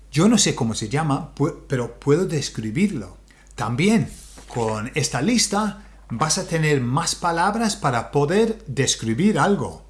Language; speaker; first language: Spanish; non-native, fluent; English